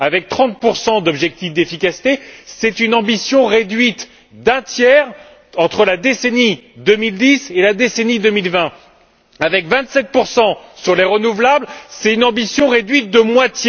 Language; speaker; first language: French; native; French